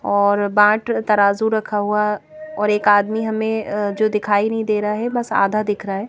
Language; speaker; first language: Hindi; native; Hindi